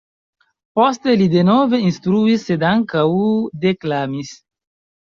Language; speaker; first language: Esperanto; non-native, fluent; Chinese